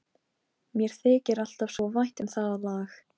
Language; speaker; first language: Icelandic; non-native, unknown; Polish